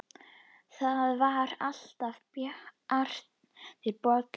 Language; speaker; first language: Icelandic; native; Icelandic